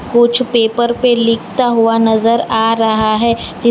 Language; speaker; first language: Hindi; non-native, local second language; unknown